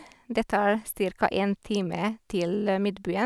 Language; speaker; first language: Norwegian; non-native, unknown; Hungarian